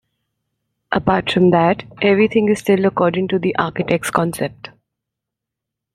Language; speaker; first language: English; non-native, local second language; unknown